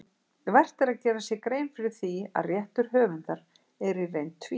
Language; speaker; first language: Icelandic; native; Icelandic